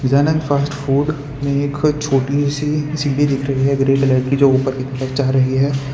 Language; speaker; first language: Hindi; non-native, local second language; Gujarati